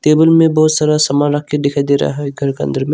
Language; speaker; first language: Hindi; non-native, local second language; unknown